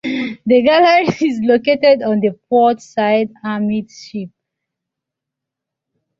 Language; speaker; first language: English; non-native, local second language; Igbo